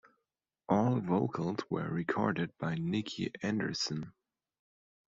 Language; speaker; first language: English; non-native, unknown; German